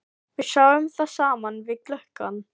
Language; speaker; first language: Icelandic; non-native, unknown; Filipino